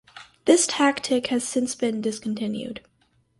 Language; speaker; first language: English; native; English